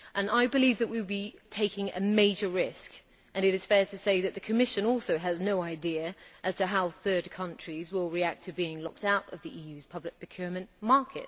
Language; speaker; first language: English; native; English